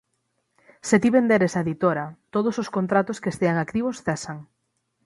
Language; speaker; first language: Galician; native; Galician